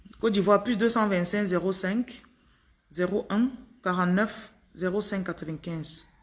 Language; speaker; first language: French; non-native, local second language; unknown